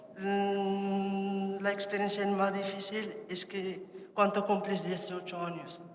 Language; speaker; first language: Spanish; non-native, fluent; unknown